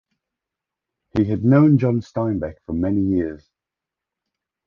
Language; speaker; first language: English; native; English